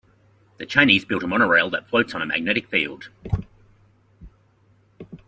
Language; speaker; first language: English; native; English